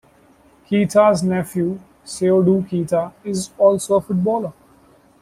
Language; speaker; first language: English; non-native, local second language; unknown